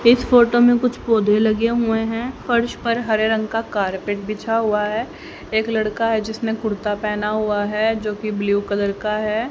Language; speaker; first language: Hindi; native; Hindi